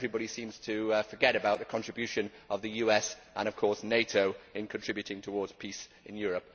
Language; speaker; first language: English; native; English